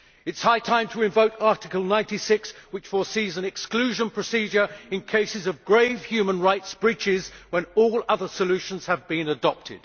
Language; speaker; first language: English; native; English